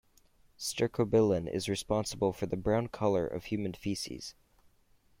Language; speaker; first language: English; native; English